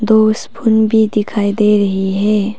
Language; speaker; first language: Hindi; non-native, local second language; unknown